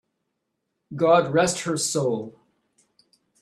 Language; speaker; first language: English; native; English